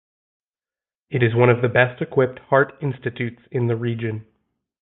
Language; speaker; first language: English; native; English